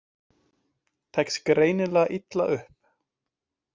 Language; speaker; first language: Icelandic; native; Icelandic